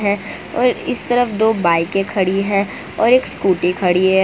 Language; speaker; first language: Hindi; non-native, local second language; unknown